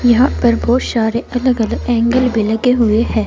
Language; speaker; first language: Hindi; native; Hindi